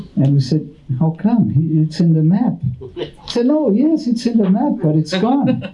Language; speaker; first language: English; non-native, fluent; Portuguese